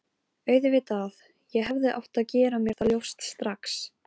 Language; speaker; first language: Icelandic; non-native, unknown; Polish